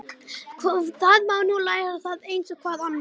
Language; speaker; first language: Icelandic; non-native, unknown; Romanian